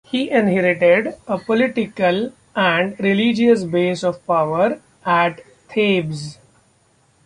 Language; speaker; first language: English; non-native, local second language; Marathi